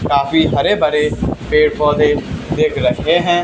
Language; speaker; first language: Hindi; native; Hindi